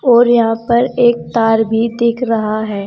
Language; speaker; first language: Hindi; native; Hindi